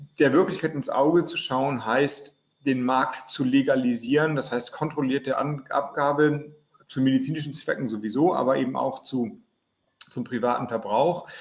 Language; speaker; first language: German; native; German